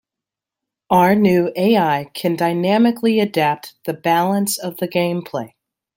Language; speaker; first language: English; native; English